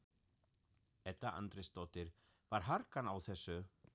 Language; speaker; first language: Icelandic; non-native, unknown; German